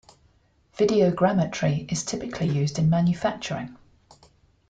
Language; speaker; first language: English; native; English